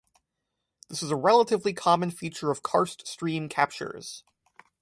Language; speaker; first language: English; native; English